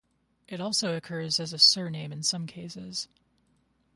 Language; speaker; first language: English; native; English